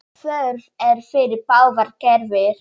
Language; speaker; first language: Icelandic; non-native, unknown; Polish